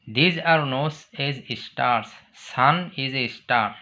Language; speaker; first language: English; non-native, local second language; Assamese